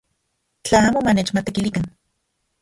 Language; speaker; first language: Central Puebla Nahuatl; non-native, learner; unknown